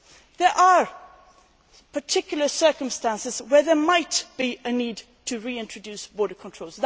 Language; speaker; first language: English; non-native, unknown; Swedish